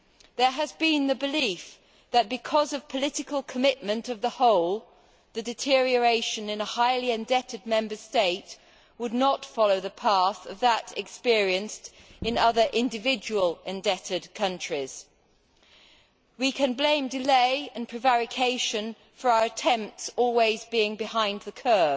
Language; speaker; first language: English; native; English